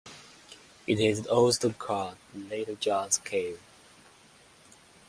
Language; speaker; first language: English; non-native, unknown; Chinese